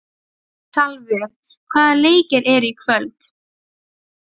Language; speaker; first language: Icelandic; non-native, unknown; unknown